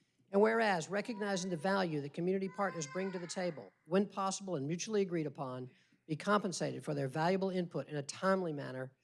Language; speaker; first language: English; native; English